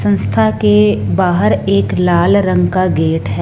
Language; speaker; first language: Hindi; non-native, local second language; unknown